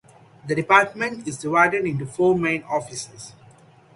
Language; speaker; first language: English; non-native, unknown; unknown